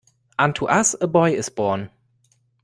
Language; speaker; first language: English; non-native, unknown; German